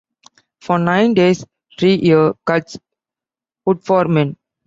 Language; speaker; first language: English; non-native, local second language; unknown